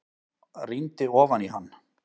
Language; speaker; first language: Icelandic; native; Icelandic